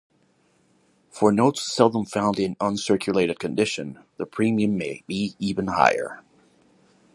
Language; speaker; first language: English; native; English